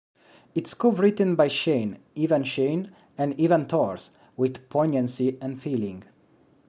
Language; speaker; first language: English; non-native, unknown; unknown